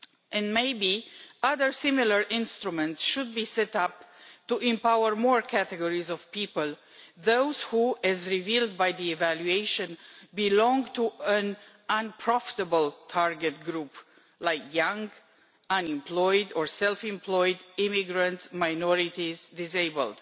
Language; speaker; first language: English; non-native, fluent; Romanian